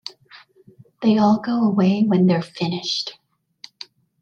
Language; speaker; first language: English; native; English